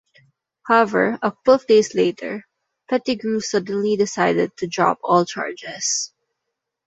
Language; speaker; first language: English; non-native, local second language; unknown